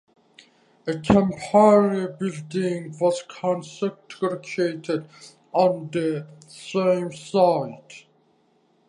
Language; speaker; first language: English; native; English